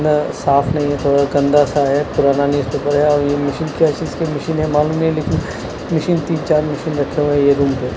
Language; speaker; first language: Hindi; non-native, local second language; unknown